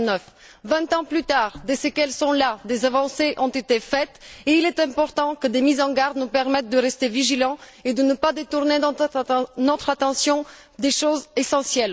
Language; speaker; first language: French; non-native, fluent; Bulgarian